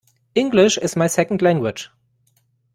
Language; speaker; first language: English; non-native, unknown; German